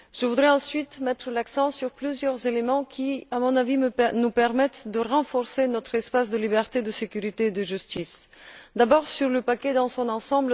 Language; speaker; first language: French; non-native, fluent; Bulgarian